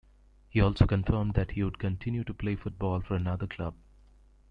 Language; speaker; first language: English; native; English